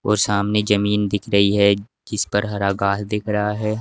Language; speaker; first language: Hindi; native; Hindi